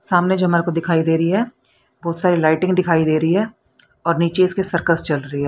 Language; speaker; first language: Hindi; native; Hindi